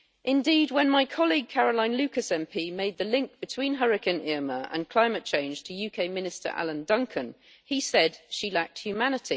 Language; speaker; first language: English; native; English